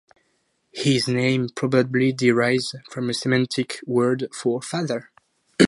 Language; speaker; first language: English; non-native, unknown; French